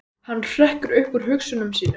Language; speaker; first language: Icelandic; native; Icelandic